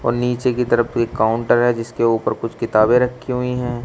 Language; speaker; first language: Hindi; native; Hindi